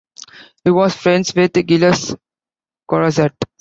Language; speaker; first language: English; non-native, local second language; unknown